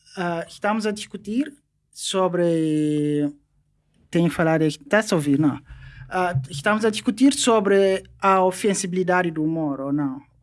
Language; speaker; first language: Portuguese; non-native, local second language; Upper Guinea Crioulo